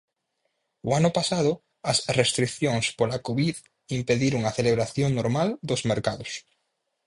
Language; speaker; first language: Galician; native; Galician